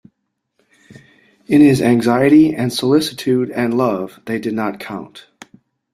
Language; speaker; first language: English; native; English